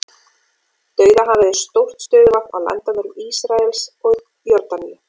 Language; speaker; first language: Icelandic; native; Icelandic